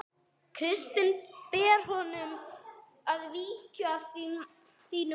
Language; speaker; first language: Icelandic; non-native, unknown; English